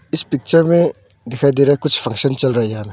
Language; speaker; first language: Hindi; early bilingual, other home language; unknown